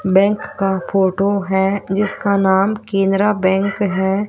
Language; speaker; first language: Hindi; native; Hindi